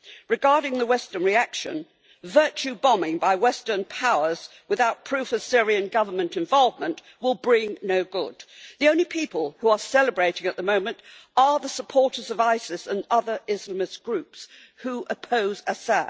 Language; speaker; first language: English; native; English